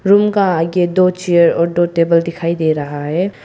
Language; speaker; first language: Hindi; non-native, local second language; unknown